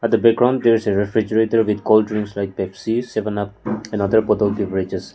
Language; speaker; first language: English; non-native, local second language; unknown